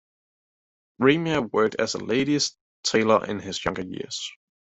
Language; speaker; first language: English; native; English